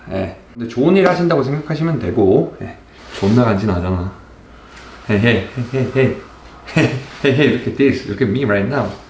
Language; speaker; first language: Korean; early bilingual, heritage; Korean